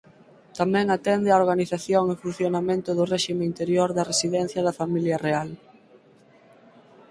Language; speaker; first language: Galician; native; Galician